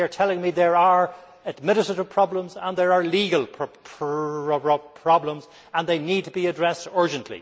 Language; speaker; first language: English; native; English